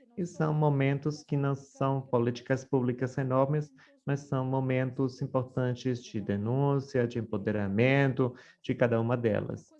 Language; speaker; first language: Portuguese; non-native, fluent; Spanish